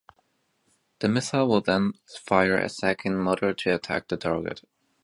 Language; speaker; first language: English; native; English